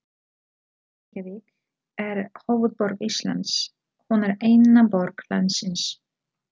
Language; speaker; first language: Icelandic; non-native, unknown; Polish